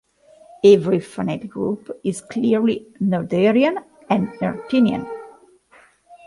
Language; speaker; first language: English; non-native, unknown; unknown